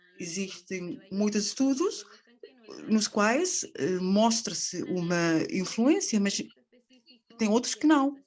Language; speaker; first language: Portuguese; non-native, fluent; Spanish